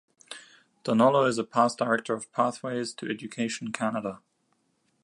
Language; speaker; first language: English; native; English